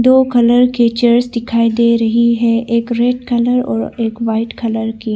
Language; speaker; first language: Hindi; non-native, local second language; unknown